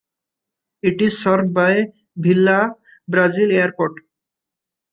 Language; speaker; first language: English; non-native, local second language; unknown